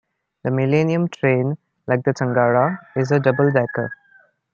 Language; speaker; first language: English; non-native, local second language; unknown